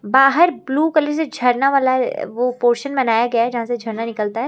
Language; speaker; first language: Hindi; native; Hindi